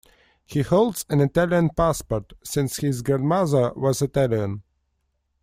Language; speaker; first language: English; non-native, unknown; Russian